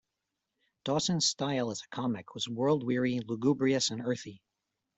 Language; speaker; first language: English; native; English